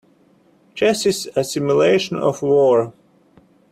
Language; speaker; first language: English; native; English